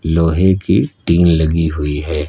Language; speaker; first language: Hindi; native; Hindi